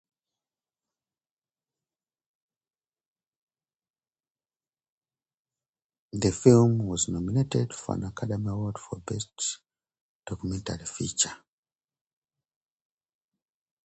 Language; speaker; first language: English; non-native, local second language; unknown